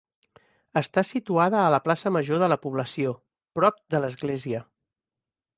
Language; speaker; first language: Catalan; native; Catalan